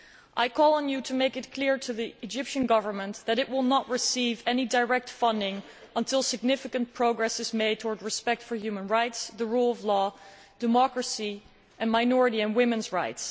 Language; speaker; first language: English; non-native, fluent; Dutch